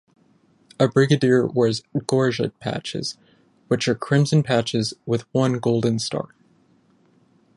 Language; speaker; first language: English; native; English